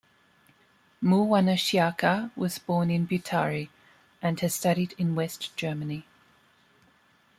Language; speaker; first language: English; native; English